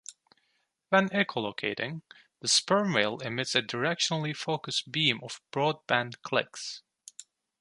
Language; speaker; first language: English; non-native, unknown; Turkish